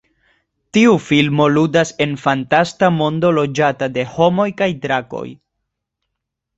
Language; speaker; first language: Esperanto; non-native, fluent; Spanish